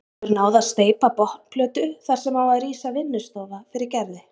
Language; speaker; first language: Icelandic; native; Icelandic